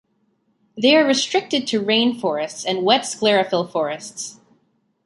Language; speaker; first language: English; native; English